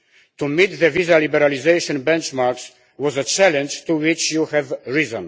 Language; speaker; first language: English; non-native, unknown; Polish